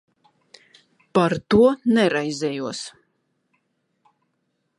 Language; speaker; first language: Latvian; non-native, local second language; Russian